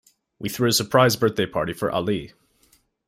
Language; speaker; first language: English; native; English